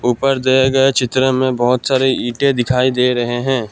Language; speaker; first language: Hindi; non-native, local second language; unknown